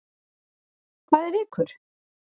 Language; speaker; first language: Icelandic; native; Icelandic